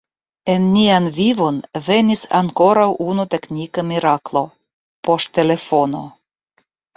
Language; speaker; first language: Esperanto; non-native, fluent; Russian